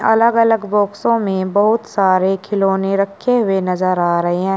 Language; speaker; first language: Hindi; native; Hindi